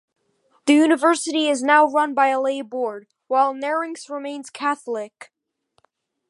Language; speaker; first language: English; native; English